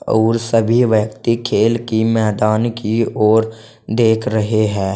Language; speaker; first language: Hindi; native; Hindi